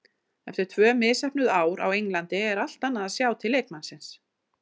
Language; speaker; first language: Icelandic; native; Icelandic